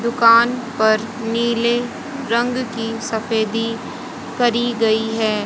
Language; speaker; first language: Hindi; native; Hindi